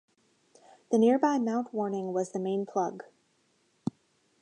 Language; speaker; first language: English; native; English